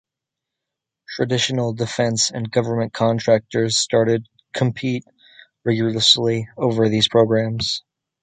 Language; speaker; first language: English; native; English